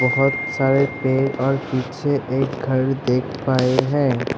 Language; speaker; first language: Hindi; non-native, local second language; Assamese